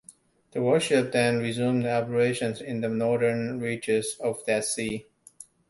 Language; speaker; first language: English; non-native, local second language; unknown